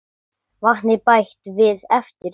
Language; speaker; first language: Icelandic; non-native, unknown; English